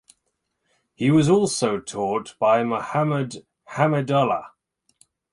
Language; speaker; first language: English; native; English